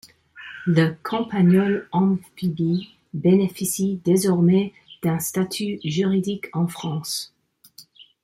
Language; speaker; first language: French; non-native, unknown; English